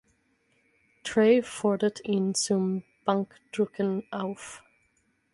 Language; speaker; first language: German; non-native, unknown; English